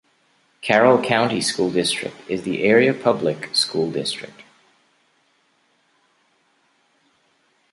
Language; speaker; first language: English; non-native, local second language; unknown